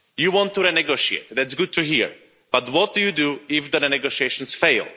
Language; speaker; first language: English; non-native, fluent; Slovak